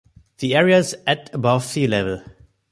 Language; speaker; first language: English; non-native, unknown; German